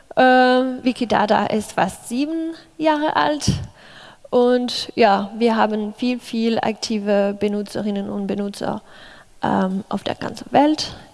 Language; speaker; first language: German; non-native, fluent; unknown